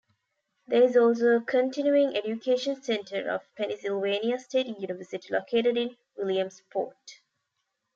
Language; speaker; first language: English; non-native, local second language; Tamil